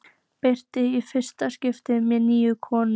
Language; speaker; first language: Icelandic; native; Icelandic